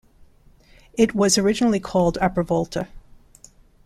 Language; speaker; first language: English; non-native, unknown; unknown